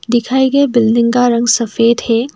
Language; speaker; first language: Hindi; non-native, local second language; Assamese